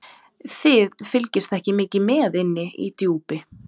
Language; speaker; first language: Icelandic; non-native, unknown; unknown